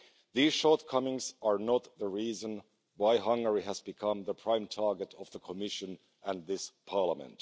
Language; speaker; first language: English; non-native, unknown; Finnish